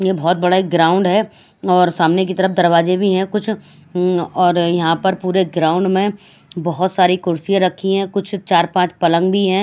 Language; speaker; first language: Hindi; native; Hindi